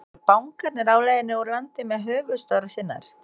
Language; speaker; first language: Icelandic; non-native, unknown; Indonesian